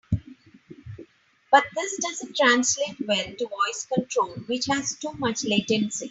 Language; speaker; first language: English; non-native, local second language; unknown